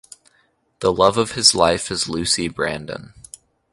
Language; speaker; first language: English; native; English